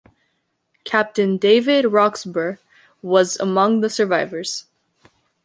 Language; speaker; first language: English; native; English